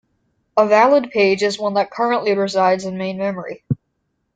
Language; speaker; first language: English; native; English